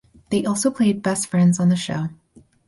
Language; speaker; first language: English; native; English